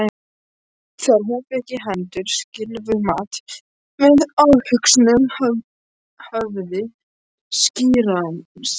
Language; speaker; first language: Icelandic; non-native, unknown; English